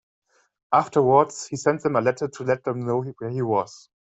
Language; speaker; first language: English; non-native, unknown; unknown